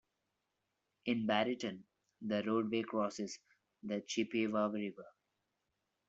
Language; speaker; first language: English; non-native, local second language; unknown